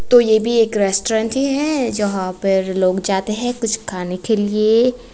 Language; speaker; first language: Hindi; non-native, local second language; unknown